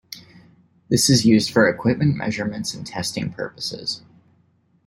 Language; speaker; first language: English; native; English